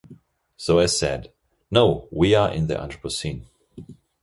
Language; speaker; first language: English; non-native, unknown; German